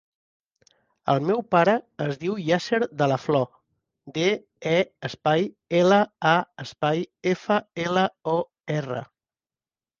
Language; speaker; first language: Catalan; native; Catalan